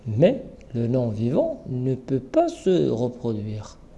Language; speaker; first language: French; non-native, local second language; Arabic